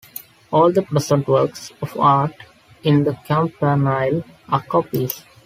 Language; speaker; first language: English; non-native, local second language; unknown